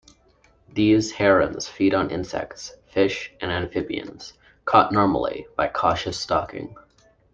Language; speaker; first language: English; native; English